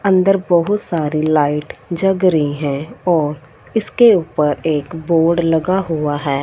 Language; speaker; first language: Hindi; non-native, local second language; Punjabi